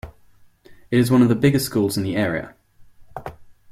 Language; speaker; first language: English; non-native, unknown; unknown